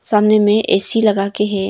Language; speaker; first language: Hindi; early bilingual, other home language; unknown